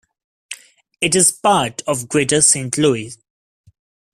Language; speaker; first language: English; non-native, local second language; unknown